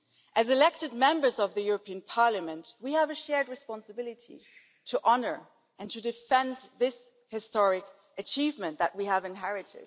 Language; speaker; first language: English; non-native, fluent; German